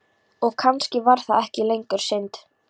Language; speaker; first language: Icelandic; non-native, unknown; Polish